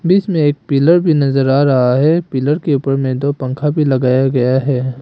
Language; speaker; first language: Hindi; non-native, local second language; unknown